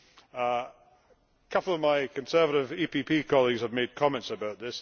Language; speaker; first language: English; native; English